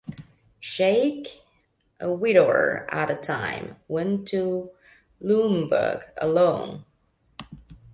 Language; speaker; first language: English; non-native, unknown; Chinese